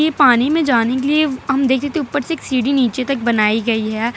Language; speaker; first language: Hindi; non-native, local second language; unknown